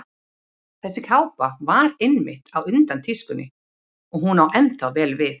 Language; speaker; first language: Icelandic; native; Icelandic